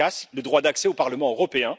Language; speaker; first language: French; native; French